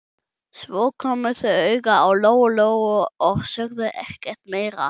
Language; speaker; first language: Icelandic; non-native, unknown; German